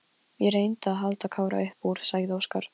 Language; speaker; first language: Icelandic; non-native, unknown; Polish